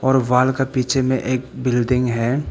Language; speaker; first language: Hindi; early bilingual, other home language; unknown